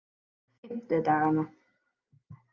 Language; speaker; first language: Icelandic; native; Icelandic